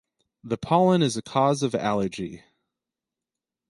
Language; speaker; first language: English; native; English